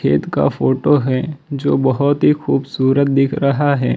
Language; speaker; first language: Hindi; non-native, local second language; Gujarati